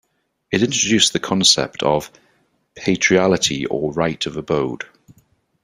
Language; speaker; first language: English; native; English